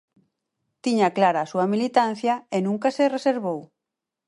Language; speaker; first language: Galician; native; Galician